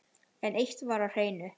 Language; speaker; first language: Icelandic; native; Icelandic